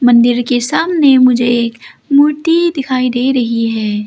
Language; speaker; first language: Hindi; early bilingual, other home language; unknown